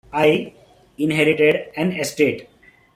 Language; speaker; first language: English; non-native, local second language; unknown